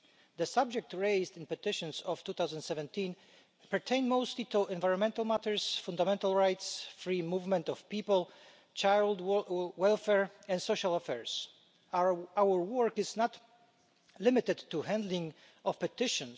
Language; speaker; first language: English; non-native, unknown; Polish